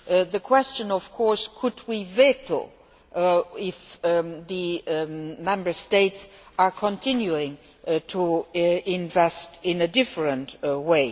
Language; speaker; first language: English; non-native, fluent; Luxembourgish